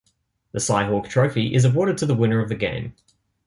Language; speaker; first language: English; native; English